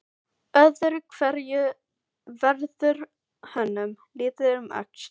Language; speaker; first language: Icelandic; non-native, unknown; Filipino